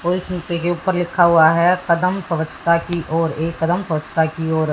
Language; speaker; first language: Hindi; native; Hindi